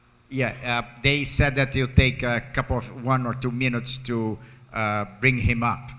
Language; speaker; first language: English; non-native, fluent; Portuguese